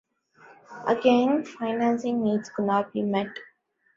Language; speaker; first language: English; non-native, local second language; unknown